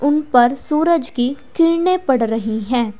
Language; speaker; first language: Hindi; native; Hindi